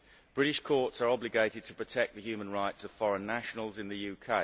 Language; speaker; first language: English; native; English